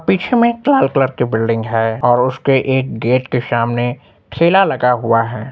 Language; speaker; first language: Hindi; native; Hindi